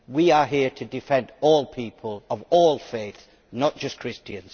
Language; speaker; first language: English; native; English